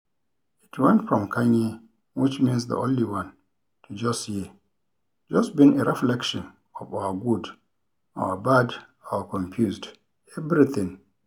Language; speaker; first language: English; non-native, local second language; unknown